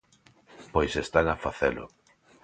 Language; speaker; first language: Galician; non-native, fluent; Spanish